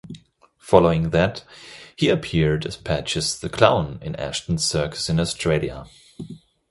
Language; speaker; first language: English; non-native, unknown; German